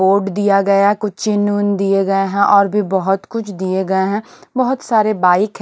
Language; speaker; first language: Hindi; non-native, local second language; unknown